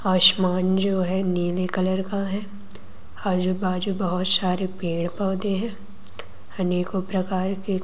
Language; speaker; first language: Hindi; native; Hindi